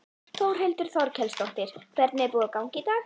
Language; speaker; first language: Icelandic; native; Icelandic